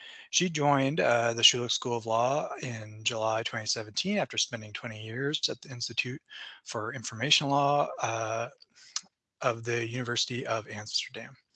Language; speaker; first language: English; native; English